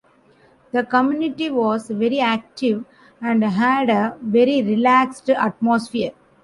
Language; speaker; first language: English; non-native, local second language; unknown